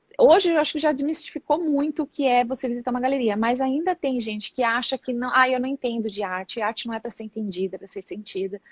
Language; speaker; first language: Portuguese; native; Portuguese